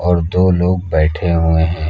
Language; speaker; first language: Hindi; native; Hindi